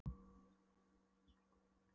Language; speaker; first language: Icelandic; non-native, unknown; Polish